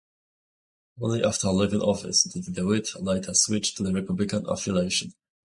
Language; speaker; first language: English; native; English